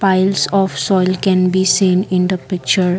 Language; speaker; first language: English; non-native, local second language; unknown